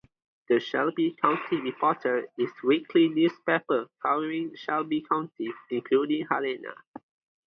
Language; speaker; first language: English; non-native, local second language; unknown